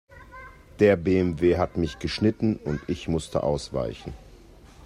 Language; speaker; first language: German; native; German